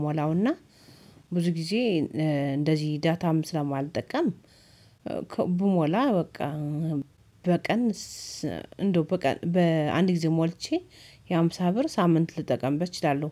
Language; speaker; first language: Amharic; native; Amharic